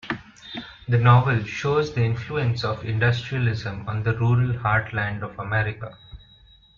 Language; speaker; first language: English; non-native, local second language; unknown